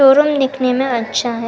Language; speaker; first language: Hindi; non-native, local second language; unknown